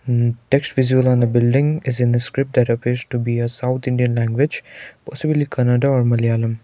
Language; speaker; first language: English; non-native, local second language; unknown